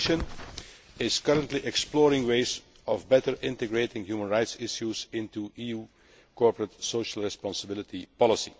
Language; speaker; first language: English; non-native, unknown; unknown